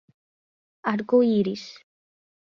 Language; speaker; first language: Portuguese; non-native, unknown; English